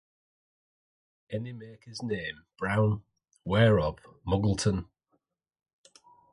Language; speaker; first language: English; native; English